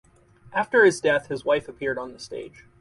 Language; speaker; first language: English; native; English